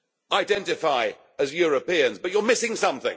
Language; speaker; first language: English; native; English